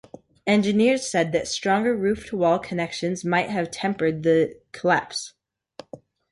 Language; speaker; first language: English; native; English